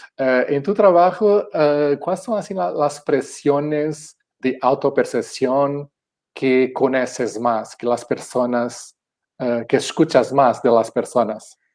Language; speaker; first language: Spanish; non-native, related language; Portuguese